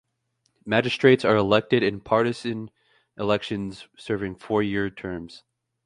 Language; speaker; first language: English; native; English